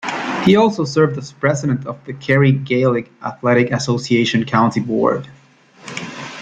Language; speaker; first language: English; native; English